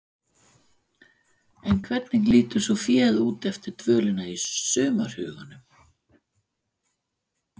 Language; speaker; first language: Icelandic; non-native, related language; Danish